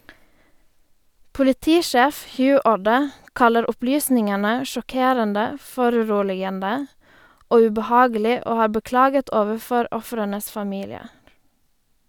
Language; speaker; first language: Norwegian; native; Norwegian